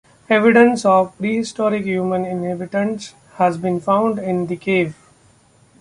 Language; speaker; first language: English; non-native, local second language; Marathi